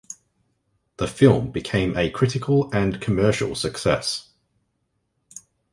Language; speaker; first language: English; native; English